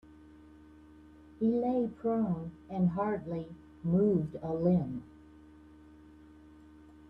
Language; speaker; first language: English; native; English